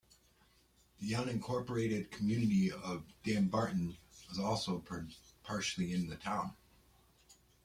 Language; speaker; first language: English; native; English